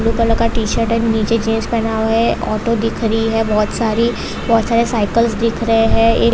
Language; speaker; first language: Hindi; non-native, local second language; Gujarati